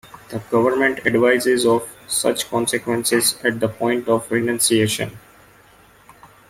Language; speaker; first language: English; non-native, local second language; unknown